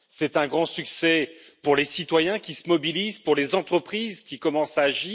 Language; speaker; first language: French; native; French